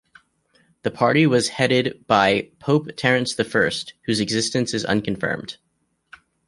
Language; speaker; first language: English; native; English